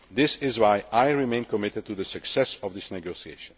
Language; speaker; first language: English; non-native, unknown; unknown